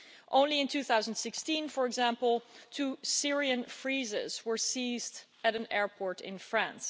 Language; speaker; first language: English; non-native, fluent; Dutch